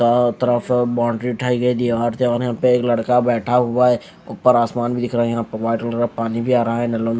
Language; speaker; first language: Hindi; native; Hindi